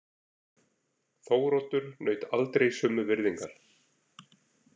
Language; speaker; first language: Icelandic; native; Icelandic